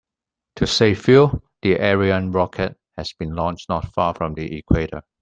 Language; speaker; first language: English; non-native, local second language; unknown